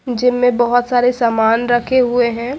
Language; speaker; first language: Hindi; native; Hindi